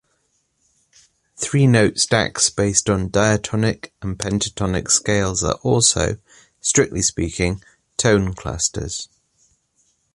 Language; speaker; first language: English; native; English